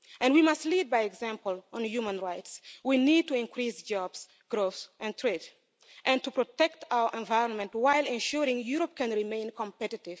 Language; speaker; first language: English; non-native, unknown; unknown